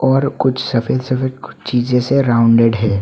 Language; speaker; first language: Hindi; non-native, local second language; Bangla